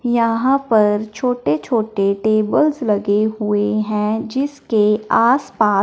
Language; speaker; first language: Hindi; non-native, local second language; Punjabi